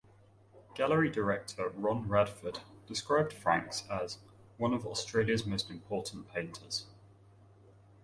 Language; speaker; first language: English; native; English